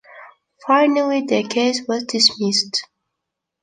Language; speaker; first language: English; non-native, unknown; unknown